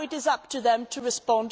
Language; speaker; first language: English; non-native, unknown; Swedish